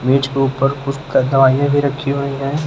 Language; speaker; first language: Hindi; native; Hindi